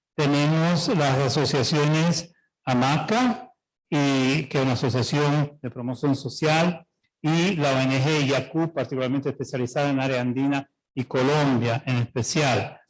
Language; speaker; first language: Spanish; non-native, related language; Italian